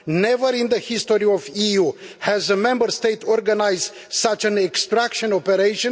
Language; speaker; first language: English; non-native, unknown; Romanian